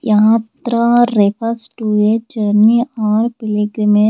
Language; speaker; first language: English; non-native, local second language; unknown